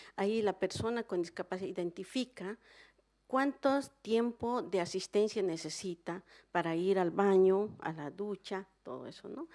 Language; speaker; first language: Spanish; native; Spanish